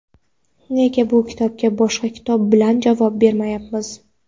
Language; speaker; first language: Uzbek; non-native, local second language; Kara-Kalpak